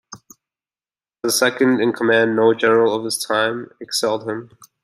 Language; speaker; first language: English; native; English